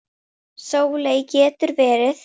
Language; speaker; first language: Icelandic; native; Icelandic